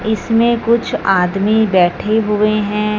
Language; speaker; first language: Hindi; non-native, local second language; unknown